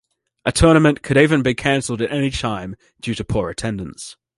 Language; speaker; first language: English; native; English